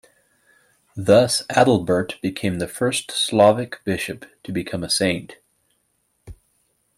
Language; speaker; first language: English; native; English